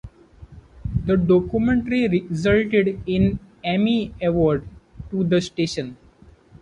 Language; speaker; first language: English; non-native, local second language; Marathi